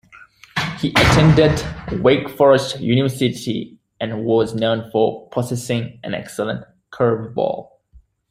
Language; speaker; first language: English; native; English